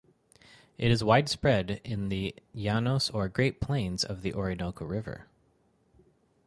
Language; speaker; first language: English; native; English